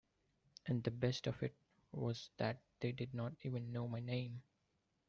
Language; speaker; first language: English; non-native, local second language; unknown